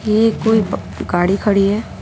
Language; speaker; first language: Hindi; native; Hindi